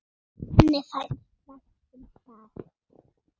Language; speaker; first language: Icelandic; native; Icelandic